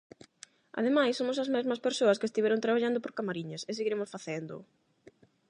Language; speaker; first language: Galician; non-native, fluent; Spanish